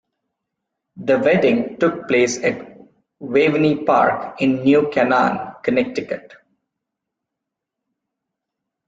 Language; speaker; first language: English; non-native, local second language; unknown